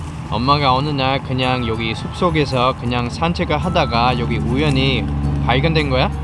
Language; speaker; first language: Korean; early bilingual, other home language; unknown